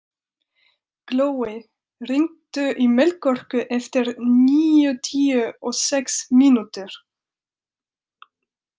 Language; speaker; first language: Icelandic; non-native, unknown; French